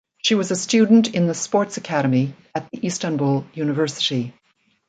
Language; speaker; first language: English; native; English